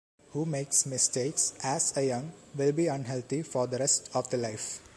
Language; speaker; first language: English; non-native, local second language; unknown